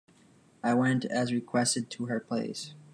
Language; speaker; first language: English; native; English